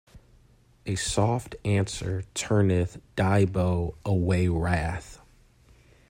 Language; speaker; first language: English; native; English